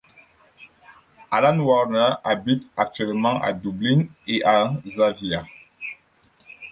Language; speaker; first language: French; non-native, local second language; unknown